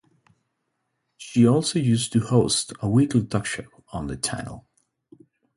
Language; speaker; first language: English; non-native, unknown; Spanish